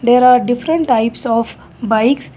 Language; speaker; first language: English; non-native, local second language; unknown